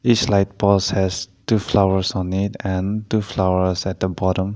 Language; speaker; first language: English; non-native, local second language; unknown